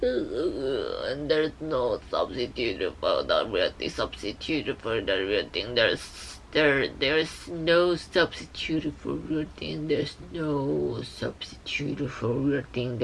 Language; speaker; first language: English; non-native, learner; Korean